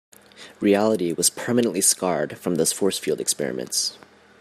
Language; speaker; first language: English; native; English